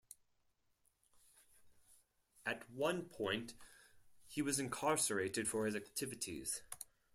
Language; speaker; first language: English; non-native, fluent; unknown